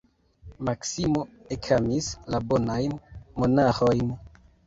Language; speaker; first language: Esperanto; non-native, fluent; Kinyarwanda